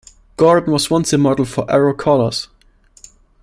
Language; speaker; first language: English; non-native, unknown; German